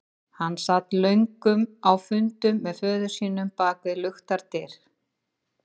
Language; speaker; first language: Icelandic; native; Icelandic